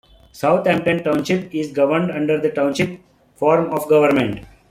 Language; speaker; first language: English; non-native, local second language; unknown